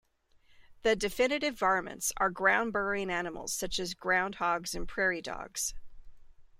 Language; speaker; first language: English; native; English